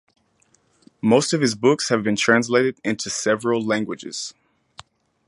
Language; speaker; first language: English; native; English